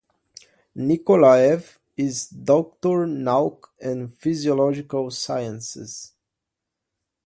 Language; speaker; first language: English; non-native, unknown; Portuguese